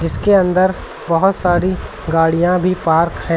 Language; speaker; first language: Hindi; native; Hindi